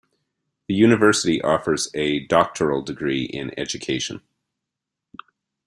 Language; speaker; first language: English; native; English